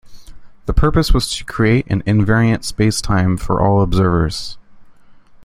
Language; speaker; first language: English; native; English